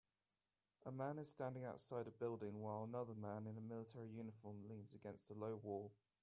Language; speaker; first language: English; native; English